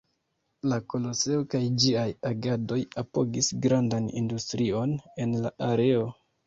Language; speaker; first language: Esperanto; non-native, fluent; Kinyarwanda